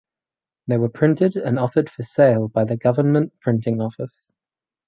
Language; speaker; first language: English; native; English